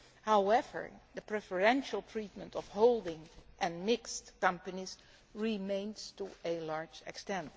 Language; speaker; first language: English; non-native, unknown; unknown